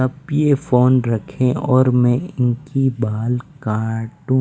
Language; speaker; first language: Hindi; non-native, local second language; Punjabi